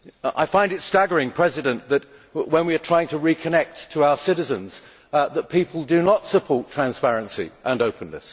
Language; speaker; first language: English; native; English